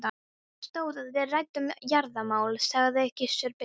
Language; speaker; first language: Icelandic; non-native, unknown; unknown